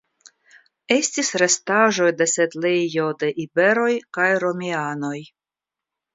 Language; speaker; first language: Esperanto; non-native, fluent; Russian